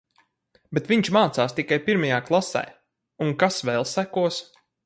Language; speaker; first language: Latvian; native; Latvian